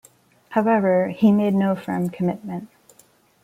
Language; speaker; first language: English; non-native, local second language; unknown